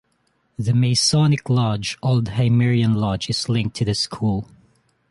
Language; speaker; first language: English; non-native, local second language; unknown